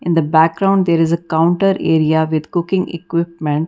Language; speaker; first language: English; non-native, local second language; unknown